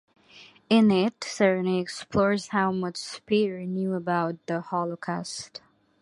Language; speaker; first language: English; non-native, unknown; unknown